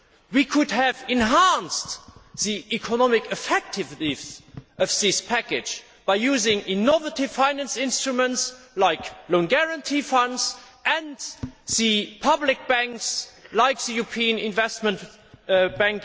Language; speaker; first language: English; non-native, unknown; German